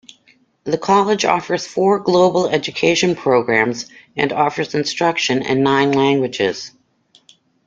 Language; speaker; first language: English; native; English